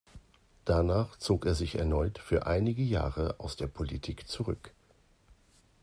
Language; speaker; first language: German; native; German